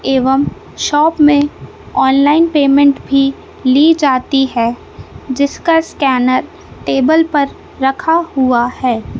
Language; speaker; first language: Hindi; native; Hindi